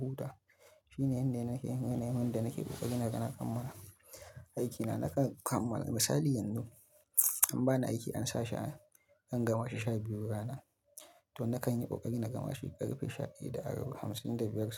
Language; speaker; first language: Hausa; native; Hausa